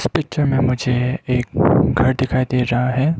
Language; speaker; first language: Hindi; non-native, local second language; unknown